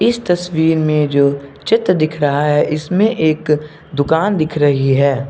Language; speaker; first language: Hindi; non-native, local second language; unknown